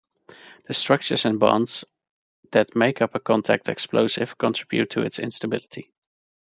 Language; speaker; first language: English; non-native, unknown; Dutch